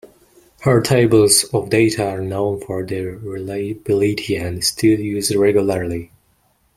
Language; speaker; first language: English; non-native, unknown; Mongolian